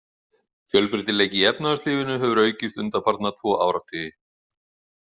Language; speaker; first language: Icelandic; native; Icelandic